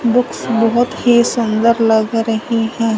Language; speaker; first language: Hindi; non-native, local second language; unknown